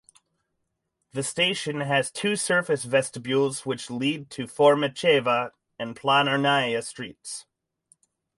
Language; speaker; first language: English; native; English